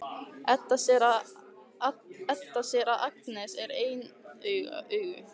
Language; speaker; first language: Icelandic; native; Icelandic